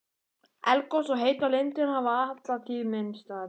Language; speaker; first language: Icelandic; native; Icelandic